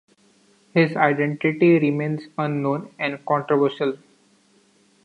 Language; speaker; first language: English; non-native, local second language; Marathi